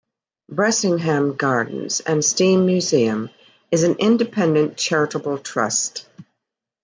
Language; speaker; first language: English; native; English